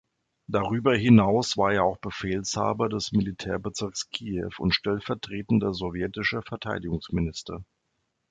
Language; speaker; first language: German; native; German